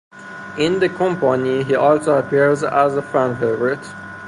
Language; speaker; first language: English; non-native, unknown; Persian